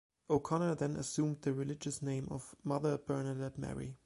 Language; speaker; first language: English; non-native, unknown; German